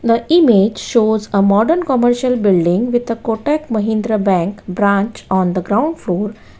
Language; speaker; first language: English; non-native, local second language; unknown